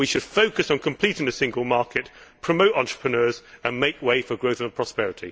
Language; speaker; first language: English; native; English